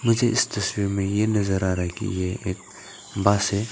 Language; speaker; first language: Hindi; early bilingual, other home language; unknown